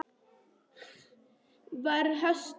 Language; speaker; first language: Icelandic; non-native, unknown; Polish